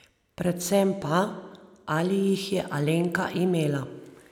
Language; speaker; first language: Slovenian; native; Slovenian